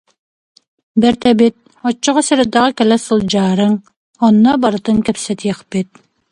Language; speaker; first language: Yakut; native; Yakut